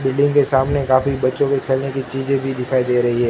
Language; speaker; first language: Hindi; non-native, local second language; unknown